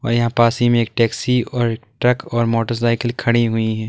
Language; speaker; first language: Hindi; native; Hindi